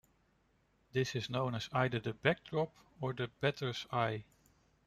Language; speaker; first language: English; non-native, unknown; Dutch